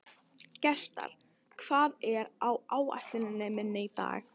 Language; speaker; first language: Icelandic; non-native, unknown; Italian